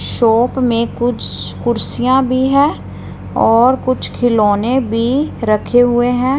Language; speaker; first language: Hindi; non-native, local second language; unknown